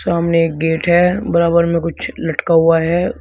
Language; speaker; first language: Hindi; native; Hindi